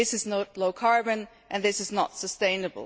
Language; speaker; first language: English; non-native, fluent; German